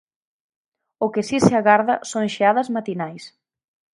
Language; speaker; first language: Galician; native; Galician